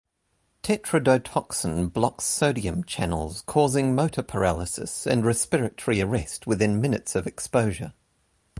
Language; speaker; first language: English; native; English